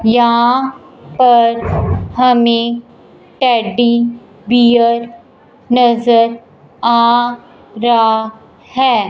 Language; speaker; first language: Hindi; non-native, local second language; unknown